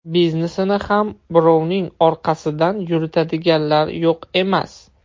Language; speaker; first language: Uzbek; non-native, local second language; Russian